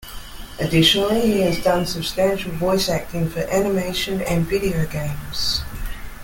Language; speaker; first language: English; native; English